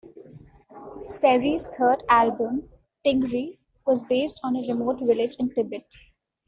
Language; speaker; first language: English; non-native, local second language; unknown